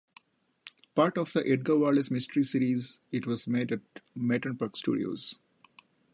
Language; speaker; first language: English; non-native, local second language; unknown